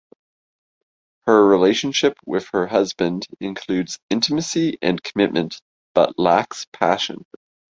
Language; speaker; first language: English; native; English